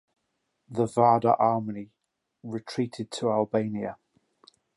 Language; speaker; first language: English; native; English